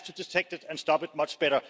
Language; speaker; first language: English; non-native, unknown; Danish